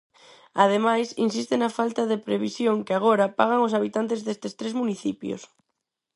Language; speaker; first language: Galician; non-native, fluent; Spanish